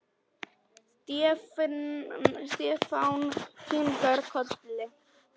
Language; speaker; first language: Icelandic; non-native, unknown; Polish